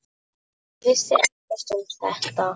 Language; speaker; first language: Icelandic; non-native, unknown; Polish